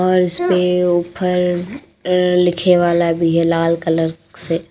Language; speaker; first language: Hindi; native; Hindi